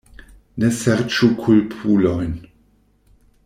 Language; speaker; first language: Esperanto; non-native, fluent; German